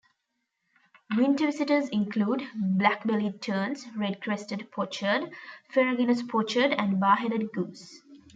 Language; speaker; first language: English; non-native, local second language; Tamil